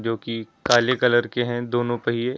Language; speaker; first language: Hindi; native; Hindi